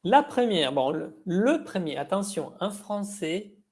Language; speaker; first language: French; non-native, fluent; Spanish